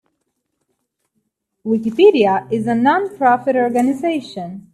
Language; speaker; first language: English; native; English